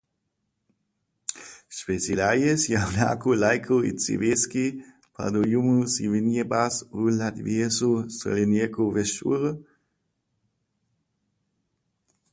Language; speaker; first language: Latvian; non-native, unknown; German